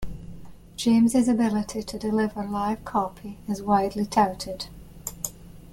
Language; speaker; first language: English; native; English